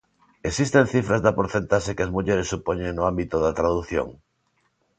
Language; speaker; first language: Galician; non-native, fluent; Spanish